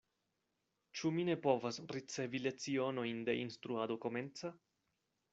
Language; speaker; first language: Esperanto; non-native, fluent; Spanish